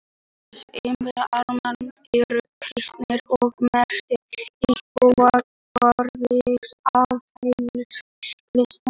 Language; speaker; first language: Icelandic; native; Icelandic